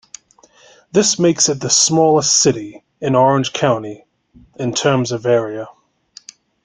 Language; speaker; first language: English; native; English